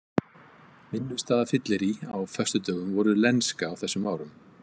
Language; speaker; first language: Icelandic; native; Icelandic